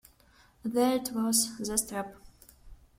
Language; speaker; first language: English; non-native, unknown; Russian